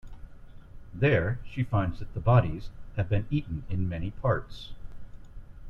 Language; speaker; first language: English; native; English